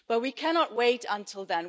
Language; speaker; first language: English; non-native, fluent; German